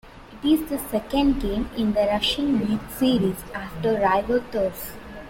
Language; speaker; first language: English; non-native, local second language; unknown